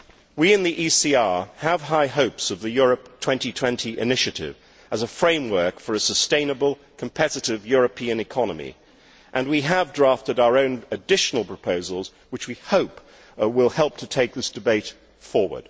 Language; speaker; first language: English; native; English